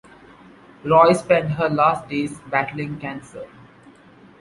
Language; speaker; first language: English; non-native, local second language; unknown